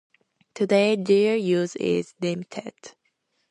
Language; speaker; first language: English; native; English